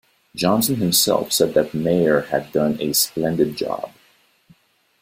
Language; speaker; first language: English; native; English